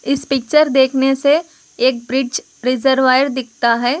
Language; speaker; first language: Hindi; non-native, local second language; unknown